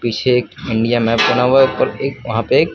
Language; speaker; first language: Hindi; native; Hindi